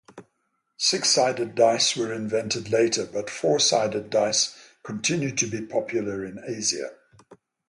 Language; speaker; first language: English; native; English